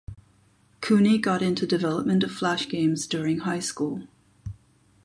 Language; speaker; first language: English; non-native, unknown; German